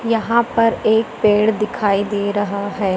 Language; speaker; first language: Hindi; native; Hindi